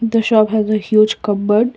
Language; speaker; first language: English; non-native, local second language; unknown